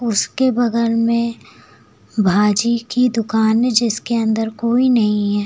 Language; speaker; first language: Hindi; native; Hindi